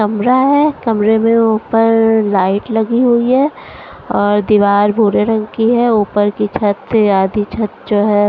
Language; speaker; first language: Hindi; non-native, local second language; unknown